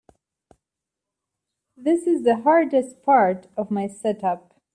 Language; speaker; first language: English; native; English